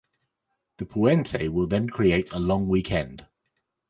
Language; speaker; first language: English; native; English